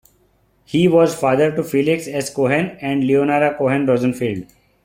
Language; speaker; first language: English; non-native, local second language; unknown